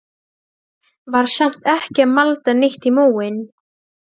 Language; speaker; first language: Icelandic; non-native, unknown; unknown